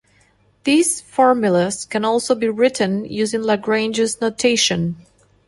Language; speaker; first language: English; non-native, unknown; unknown